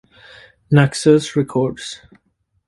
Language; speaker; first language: English; native; English